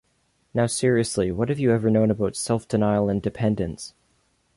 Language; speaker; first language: English; native; English